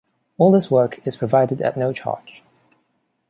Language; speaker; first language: English; non-native, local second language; Cantonese